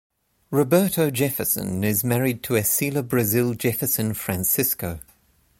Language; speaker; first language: English; native; English